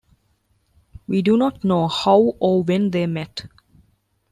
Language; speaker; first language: English; non-native, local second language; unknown